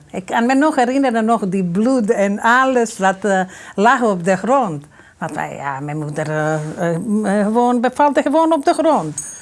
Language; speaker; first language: Dutch; non-native, fluent; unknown